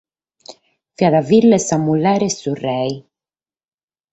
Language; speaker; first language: Sardinian; native; Sardinian